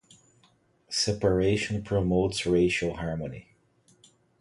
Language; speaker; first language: English; non-native, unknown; Portuguese